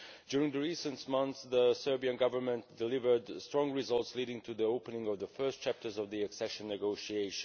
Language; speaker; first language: English; non-native, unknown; Hungarian